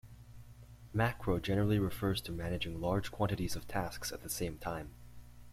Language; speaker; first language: English; native; English